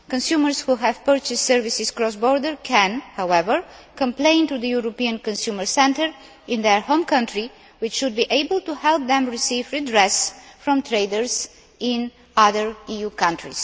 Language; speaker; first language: English; non-native, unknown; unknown